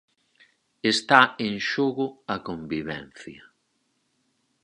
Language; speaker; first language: Galician; native; Galician